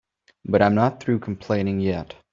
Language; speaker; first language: English; native; English